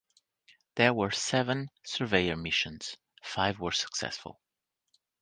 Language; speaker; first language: English; non-native, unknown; Portuguese